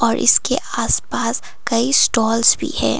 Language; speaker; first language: Hindi; non-native, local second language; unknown